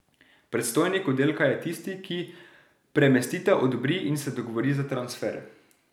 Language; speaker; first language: Slovenian; native; Slovenian